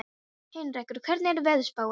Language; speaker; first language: Icelandic; non-native, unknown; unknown